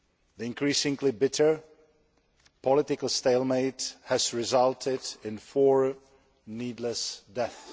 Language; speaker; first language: English; non-native, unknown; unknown